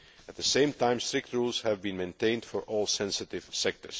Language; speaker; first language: English; non-native, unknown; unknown